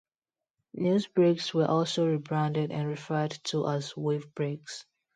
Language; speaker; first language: English; non-native, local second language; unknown